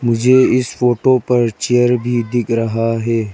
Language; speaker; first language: Hindi; non-native, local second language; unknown